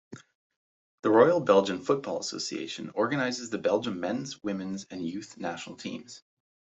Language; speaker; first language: English; native; English